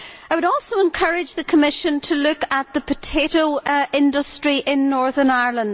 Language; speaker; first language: English; native; English